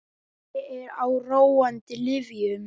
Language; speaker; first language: Icelandic; native; Icelandic